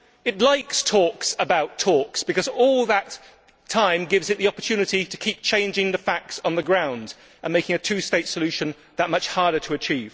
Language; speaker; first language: English; native; English